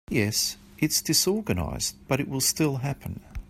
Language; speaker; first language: English; native; English